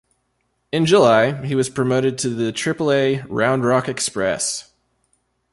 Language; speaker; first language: English; native; English